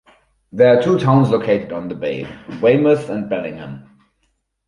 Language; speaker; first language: English; non-native, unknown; German